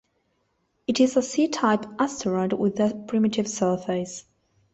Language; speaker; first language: English; non-native, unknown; Spanish